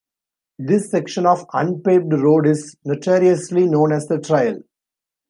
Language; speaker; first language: English; non-native, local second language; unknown